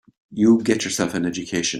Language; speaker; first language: English; native; English